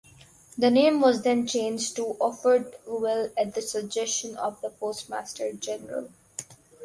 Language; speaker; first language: English; non-native, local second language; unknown